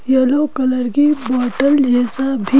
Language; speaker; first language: Hindi; native; Hindi